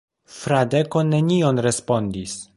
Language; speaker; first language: Esperanto; non-native, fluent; Polish